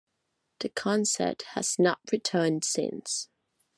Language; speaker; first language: English; non-native, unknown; Catalan